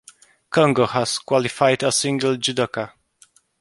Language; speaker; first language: English; non-native, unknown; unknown